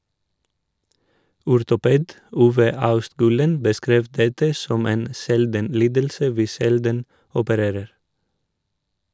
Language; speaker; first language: Norwegian; non-native, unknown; Greek